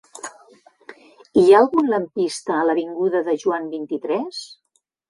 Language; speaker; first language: Catalan; native; Catalan